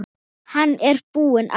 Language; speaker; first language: Icelandic; non-native, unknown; Thai